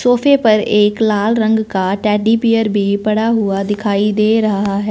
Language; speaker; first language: Hindi; non-native, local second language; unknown